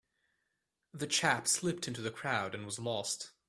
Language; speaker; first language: English; native; English